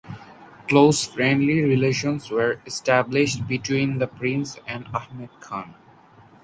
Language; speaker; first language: English; non-native, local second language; Bangla